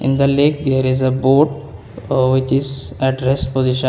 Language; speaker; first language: English; non-native, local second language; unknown